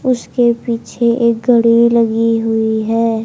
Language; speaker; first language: Hindi; native; Hindi